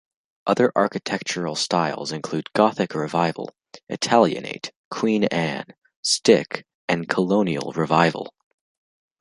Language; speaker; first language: English; native; English